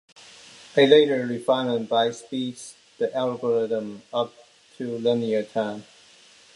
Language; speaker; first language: English; non-native, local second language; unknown